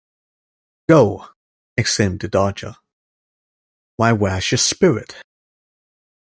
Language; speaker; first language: English; native; English